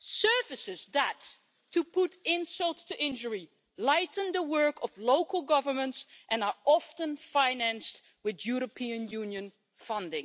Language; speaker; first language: English; non-native, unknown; Dutch